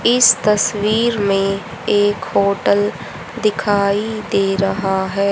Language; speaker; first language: Hindi; native; Hindi